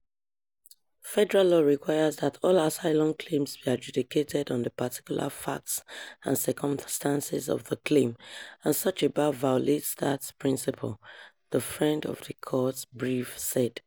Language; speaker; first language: English; non-native, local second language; Yoruba